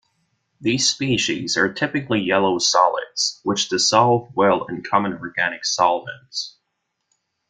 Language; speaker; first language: English; non-native, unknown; German